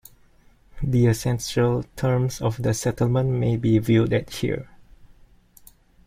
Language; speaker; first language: English; non-native, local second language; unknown